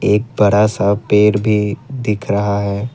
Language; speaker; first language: Hindi; non-native, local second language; Assamese